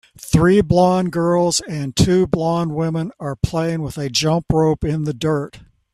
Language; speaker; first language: English; native; English